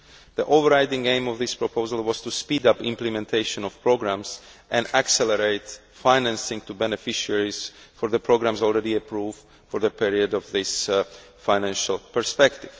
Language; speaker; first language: English; non-native, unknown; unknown